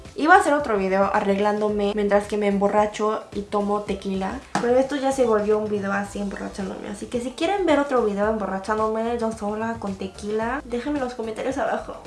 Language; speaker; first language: Spanish; early bilingual, other home language; Korean